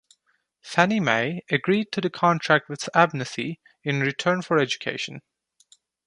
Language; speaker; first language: English; non-native, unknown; Turkish